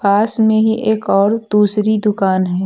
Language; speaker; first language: Hindi; native; Hindi